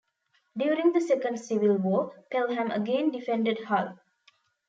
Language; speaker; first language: English; non-native, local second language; Tamil